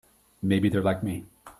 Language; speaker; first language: English; native; English